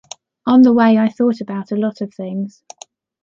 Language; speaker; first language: English; native; English